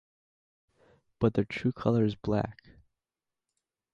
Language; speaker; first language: English; native; English